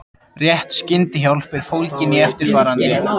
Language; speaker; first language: Icelandic; native; Icelandic